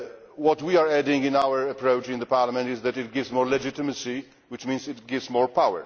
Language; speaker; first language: English; non-native, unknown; Polish